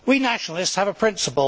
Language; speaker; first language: English; native; English